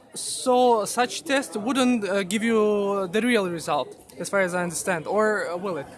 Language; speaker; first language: English; non-native, learner; Russian